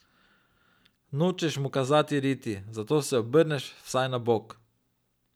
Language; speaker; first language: Slovenian; native; Slovenian